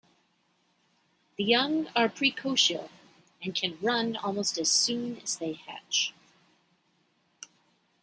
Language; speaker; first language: English; native; English